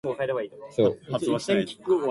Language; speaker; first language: English; native; English